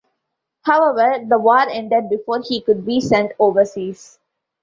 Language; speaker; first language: English; non-native, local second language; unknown